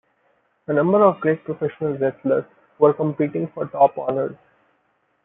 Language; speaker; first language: English; non-native, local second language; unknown